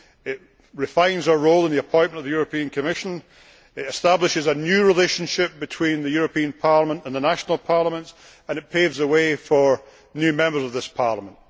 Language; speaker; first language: English; native; English